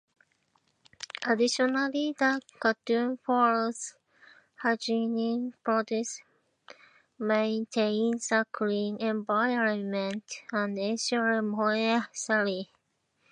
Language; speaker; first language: English; non-native, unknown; Japanese